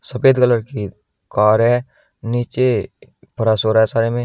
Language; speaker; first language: Hindi; native; Hindi